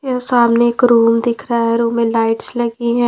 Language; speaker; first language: Hindi; non-native, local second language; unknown